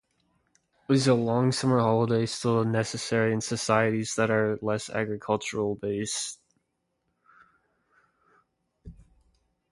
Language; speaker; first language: English; native; English